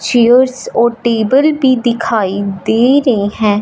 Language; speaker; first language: Hindi; non-native, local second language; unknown